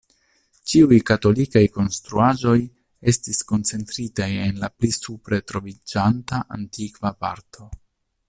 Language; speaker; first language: Esperanto; non-native, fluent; Italian